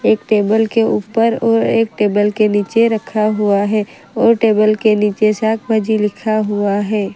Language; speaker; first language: Hindi; non-native, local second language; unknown